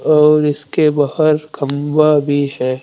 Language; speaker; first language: Hindi; native; Hindi